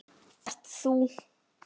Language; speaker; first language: Icelandic; native; Icelandic